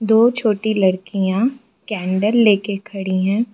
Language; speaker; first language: Hindi; non-native, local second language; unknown